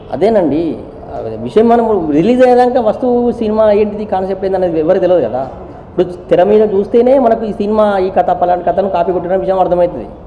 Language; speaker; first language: Telugu; native; Telugu